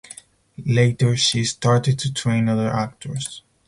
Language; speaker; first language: English; non-native, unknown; Spanish